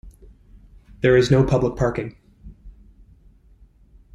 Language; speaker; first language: English; native; English